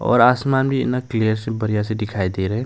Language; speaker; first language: Hindi; non-native, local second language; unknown